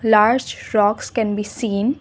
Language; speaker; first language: English; non-native, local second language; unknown